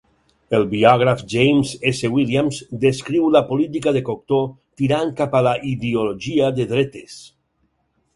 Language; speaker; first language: Catalan; native; Catalan